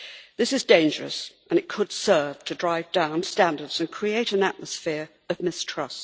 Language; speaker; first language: English; native; English